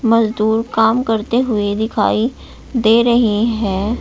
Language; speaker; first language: Hindi; native; Hindi